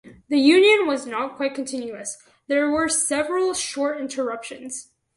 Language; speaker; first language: English; native; English